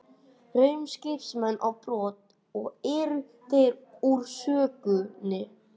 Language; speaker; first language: Icelandic; non-native, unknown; English